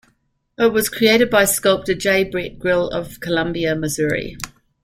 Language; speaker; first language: English; native; English